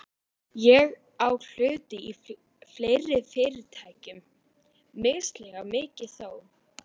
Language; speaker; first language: Icelandic; native; Icelandic